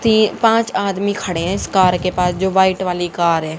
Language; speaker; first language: Hindi; native; Hindi